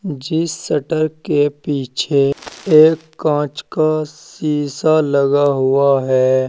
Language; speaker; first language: Hindi; native; Hindi